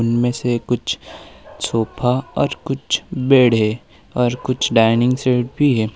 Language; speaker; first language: Hindi; native; Hindi